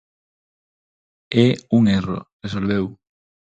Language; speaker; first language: Galician; non-native, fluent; Spanish